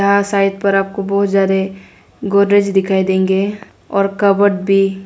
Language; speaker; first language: Hindi; non-native, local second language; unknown